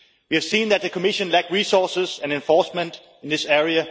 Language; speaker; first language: English; non-native, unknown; Danish